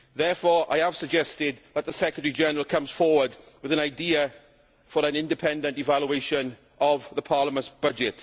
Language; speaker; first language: English; native; English